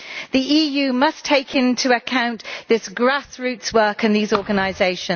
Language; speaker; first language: English; native; English